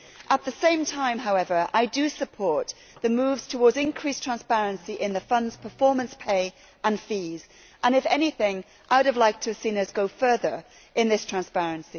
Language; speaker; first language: English; native; English